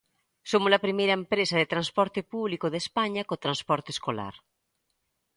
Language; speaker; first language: Galician; native; Galician